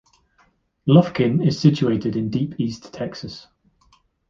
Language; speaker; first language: English; native; English